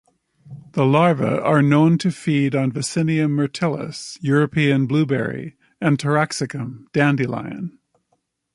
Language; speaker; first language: English; native; English